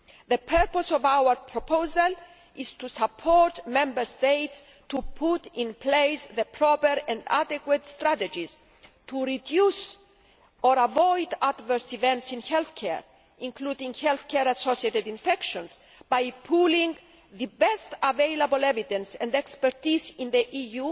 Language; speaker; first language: English; non-native, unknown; Greek